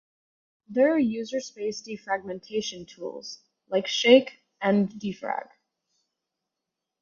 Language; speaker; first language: English; native; English